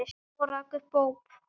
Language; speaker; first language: Icelandic; native; Icelandic